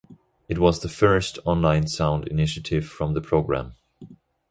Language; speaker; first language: English; non-native, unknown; German